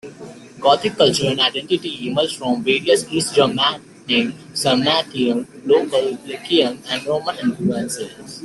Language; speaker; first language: English; native; English